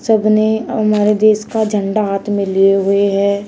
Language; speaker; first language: Hindi; native; Hindi